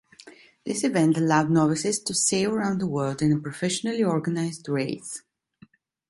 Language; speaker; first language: English; non-native, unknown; Italian